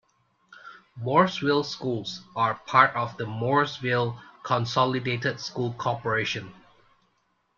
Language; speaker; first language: English; non-native, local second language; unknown